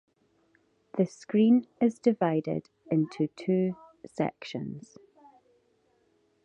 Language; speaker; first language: English; native; English